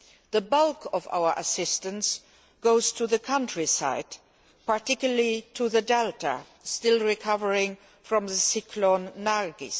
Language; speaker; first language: English; non-native, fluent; Luxembourgish